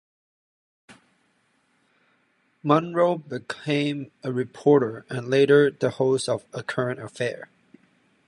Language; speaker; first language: English; non-native, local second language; Cantonese